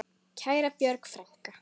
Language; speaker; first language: Icelandic; native; Icelandic